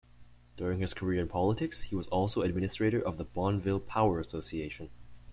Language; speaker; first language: English; native; English